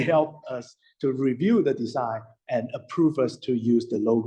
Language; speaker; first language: English; non-native, fluent; Chinese